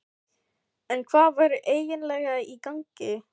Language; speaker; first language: Icelandic; non-native, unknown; Filipino